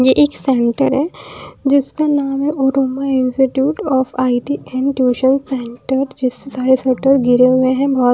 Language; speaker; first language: Hindi; non-native, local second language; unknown